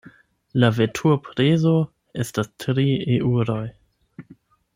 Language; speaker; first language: Esperanto; non-native, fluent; German